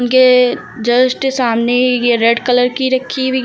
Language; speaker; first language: Hindi; native; Hindi